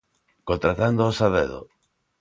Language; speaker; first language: Galician; non-native, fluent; Spanish